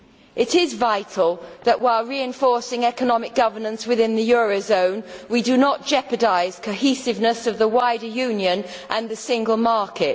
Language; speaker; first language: English; native; English